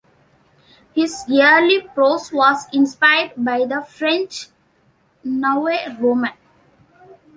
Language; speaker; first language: English; non-native, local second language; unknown